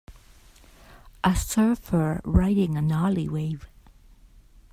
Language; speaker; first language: English; native; English